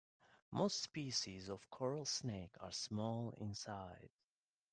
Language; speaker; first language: English; non-native, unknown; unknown